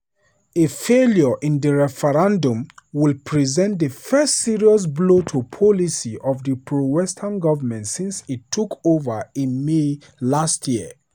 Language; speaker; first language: English; non-native, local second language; Hausa